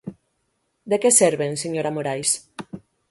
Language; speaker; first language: Galician; native; Galician